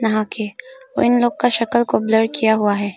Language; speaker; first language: Hindi; non-native, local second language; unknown